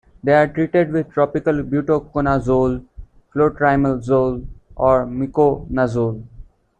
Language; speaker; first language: English; non-native, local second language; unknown